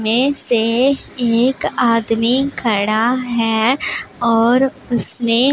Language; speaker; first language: Hindi; non-native, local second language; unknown